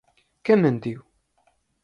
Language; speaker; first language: Galician; native; Galician